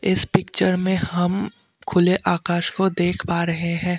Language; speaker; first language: Hindi; non-native, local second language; Assamese